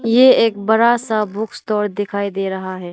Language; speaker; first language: Hindi; non-native, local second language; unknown